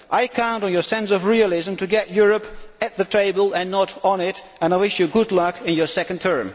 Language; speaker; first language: English; non-native, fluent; Dutch